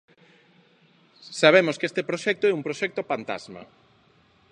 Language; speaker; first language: Galician; non-native, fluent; Spanish